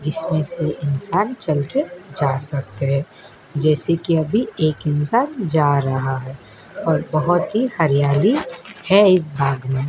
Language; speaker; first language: Hindi; native; Hindi